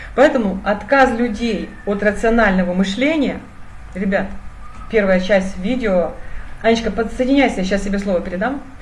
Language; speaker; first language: Russian; native; Russian